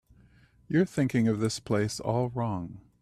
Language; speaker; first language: English; native; English